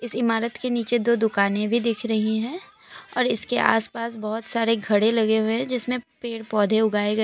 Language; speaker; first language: Hindi; non-native, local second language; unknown